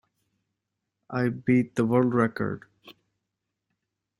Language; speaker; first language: English; native; English